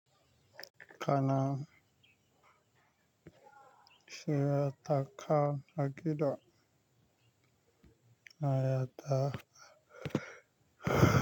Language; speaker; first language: Hausa; native; Hausa